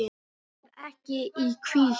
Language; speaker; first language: Icelandic; native; Icelandic